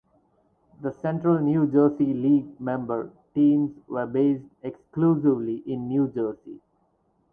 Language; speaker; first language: English; non-native, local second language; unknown